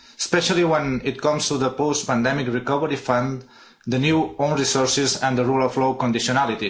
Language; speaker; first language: English; non-native, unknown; Catalan